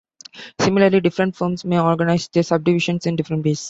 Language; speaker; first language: English; non-native, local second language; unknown